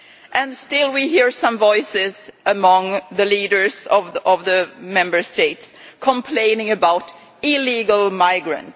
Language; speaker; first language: English; non-native, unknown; Swedish